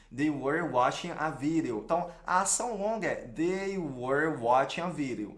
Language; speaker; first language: English; non-native, fluent; Portuguese